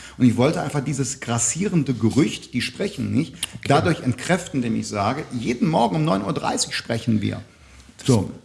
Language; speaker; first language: German; native; German